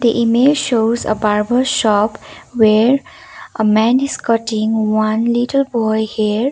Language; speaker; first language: English; non-native, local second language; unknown